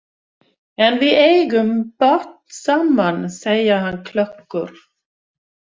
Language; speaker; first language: Icelandic; non-native, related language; Swedish